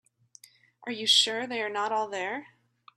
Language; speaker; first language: English; native; English